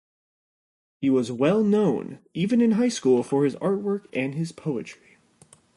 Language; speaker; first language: English; native; English